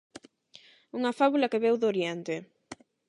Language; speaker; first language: Galician; non-native, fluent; Spanish